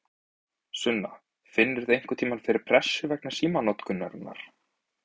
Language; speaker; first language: Icelandic; native; Icelandic